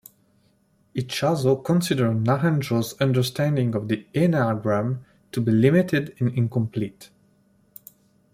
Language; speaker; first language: English; non-native, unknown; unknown